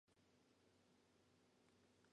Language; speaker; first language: English; non-native, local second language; Fula